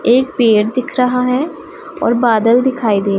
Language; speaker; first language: Hindi; non-native, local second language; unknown